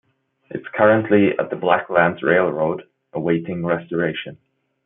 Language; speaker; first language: English; non-native, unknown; German